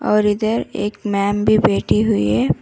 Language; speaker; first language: Hindi; non-native, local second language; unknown